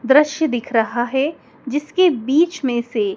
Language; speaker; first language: Hindi; native; Hindi